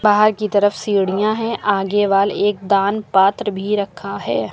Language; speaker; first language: Hindi; native; Hindi